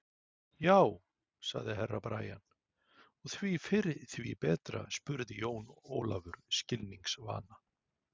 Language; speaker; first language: Icelandic; native; Icelandic